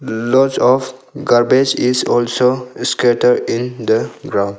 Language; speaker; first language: English; non-native, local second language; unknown